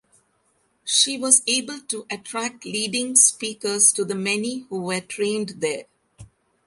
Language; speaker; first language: English; non-native, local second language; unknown